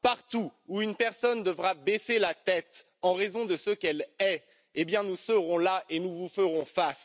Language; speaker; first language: French; native; French